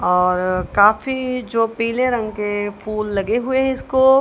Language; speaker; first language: Hindi; non-native, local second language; Punjabi